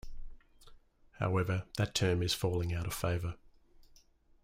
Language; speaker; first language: English; native; English